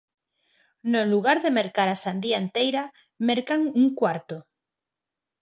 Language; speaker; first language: Galician; non-native, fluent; Spanish